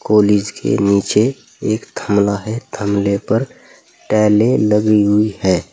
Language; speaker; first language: Hindi; native; Hindi